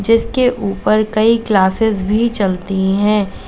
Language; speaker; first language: Hindi; native; Hindi